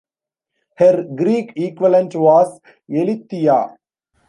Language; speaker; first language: English; non-native, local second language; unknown